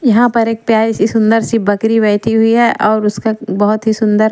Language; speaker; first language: Hindi; non-native, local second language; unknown